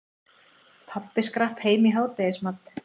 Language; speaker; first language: Icelandic; native; Icelandic